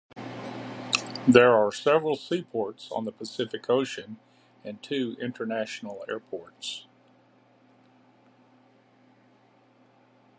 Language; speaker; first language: English; native; English